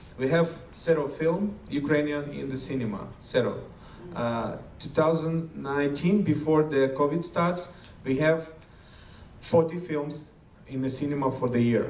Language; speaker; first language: English; non-native, fluent; Ukrainian